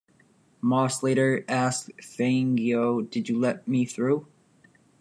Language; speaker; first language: English; native; English